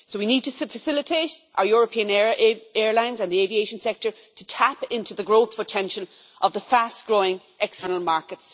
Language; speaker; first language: English; native; English